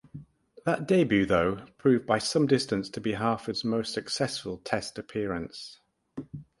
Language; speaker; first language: English; native; English